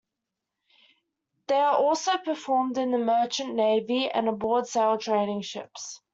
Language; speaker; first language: English; native; English